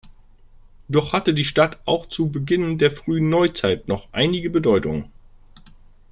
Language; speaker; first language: German; native; German